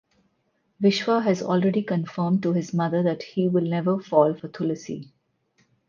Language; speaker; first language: English; non-native, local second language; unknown